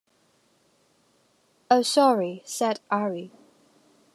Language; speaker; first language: English; non-native, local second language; Cantonese